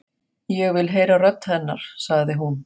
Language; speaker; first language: Icelandic; non-native, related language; Faroese